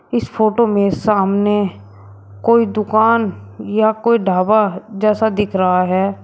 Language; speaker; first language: Hindi; native; Hindi